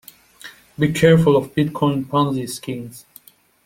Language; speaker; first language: English; non-native, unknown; Persian